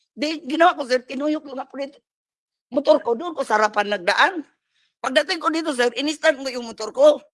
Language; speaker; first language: Filipino; non-native, local second language; Cebuano